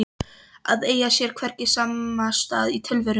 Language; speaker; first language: Icelandic; non-native, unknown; Polish